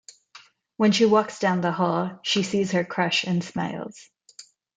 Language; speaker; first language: English; non-native, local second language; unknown